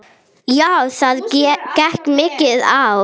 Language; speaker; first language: Icelandic; non-native, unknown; Arabic